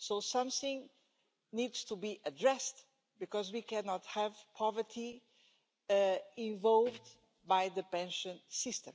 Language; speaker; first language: English; non-native, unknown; Portuguese